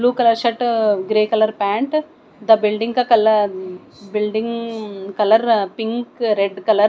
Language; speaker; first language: English; non-native, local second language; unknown